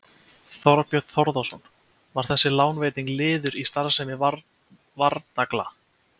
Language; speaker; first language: Icelandic; native; Icelandic